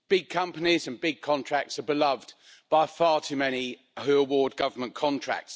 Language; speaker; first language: English; native; English